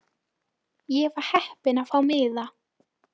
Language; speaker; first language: Icelandic; non-native, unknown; Polish